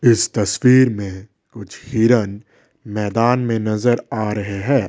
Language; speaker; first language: Hindi; non-native, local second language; Assamese